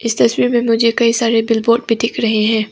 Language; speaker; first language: Hindi; non-native, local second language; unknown